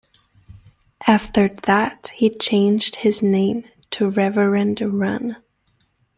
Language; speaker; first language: English; native; English